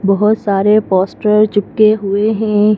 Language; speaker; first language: Hindi; native; Hindi